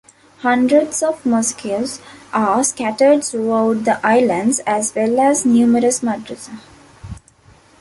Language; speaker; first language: English; non-native, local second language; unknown